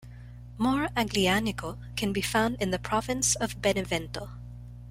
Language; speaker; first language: English; non-native, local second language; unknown